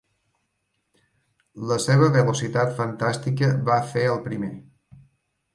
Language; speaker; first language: Catalan; native; Catalan